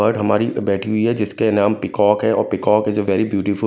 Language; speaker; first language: Hindi; non-native, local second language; Punjabi